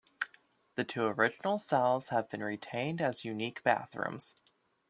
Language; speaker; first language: English; native; English